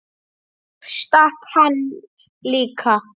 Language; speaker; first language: Icelandic; native; Icelandic